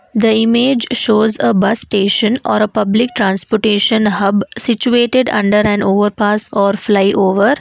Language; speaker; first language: English; non-native, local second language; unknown